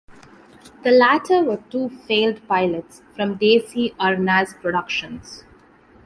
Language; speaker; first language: English; non-native, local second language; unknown